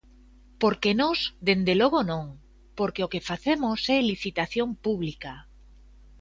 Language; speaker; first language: Galician; native; Galician